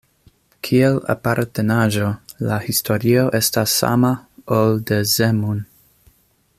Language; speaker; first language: Esperanto; non-native, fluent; English